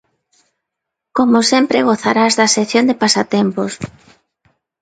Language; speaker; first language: Galician; non-native, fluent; Spanish